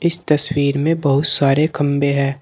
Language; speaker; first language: Hindi; native; Hindi